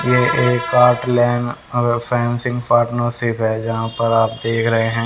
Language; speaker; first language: Hindi; native; Hindi